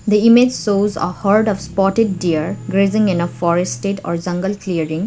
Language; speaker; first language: English; non-native, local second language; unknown